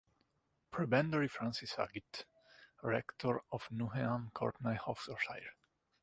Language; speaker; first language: English; non-native, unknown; Italian